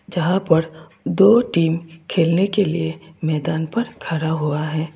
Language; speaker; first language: Hindi; non-native, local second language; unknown